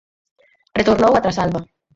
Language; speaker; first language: Galician; native; Galician